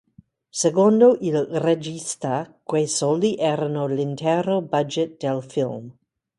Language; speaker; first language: Italian; non-native, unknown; English